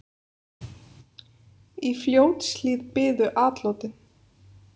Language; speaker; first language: Icelandic; native; Icelandic